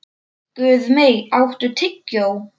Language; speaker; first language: Icelandic; non-native, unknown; Polish